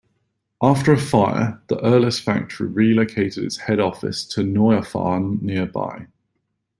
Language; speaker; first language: English; native; English